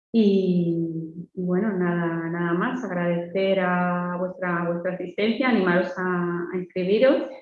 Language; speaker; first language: Spanish; native; Spanish